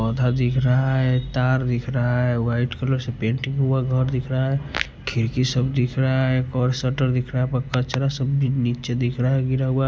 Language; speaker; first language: Hindi; non-native, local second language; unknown